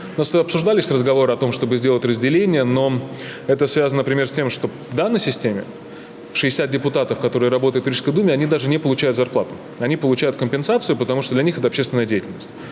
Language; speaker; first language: Russian; native; Russian